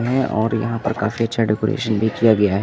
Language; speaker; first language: Hindi; native; Hindi